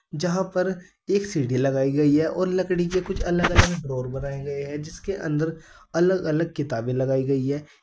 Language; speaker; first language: Hindi; native; Hindi